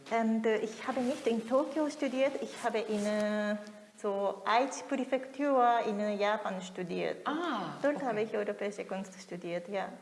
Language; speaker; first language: German; non-native, fluent; Japanese